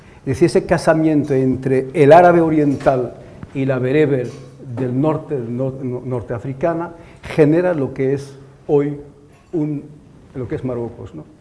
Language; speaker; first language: Spanish; non-native, fluent; Arabic